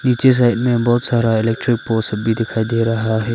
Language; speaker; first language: Hindi; non-native, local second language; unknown